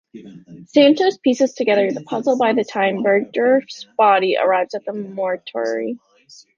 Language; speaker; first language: English; native; English